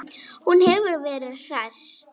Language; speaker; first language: Icelandic; native; Icelandic